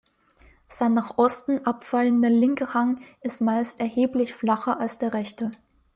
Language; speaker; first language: German; native; German